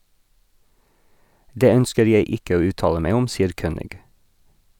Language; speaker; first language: Norwegian; non-native, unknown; English